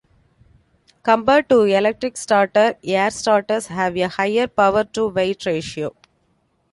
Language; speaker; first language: English; non-native, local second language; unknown